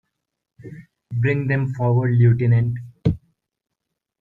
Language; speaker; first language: English; non-native, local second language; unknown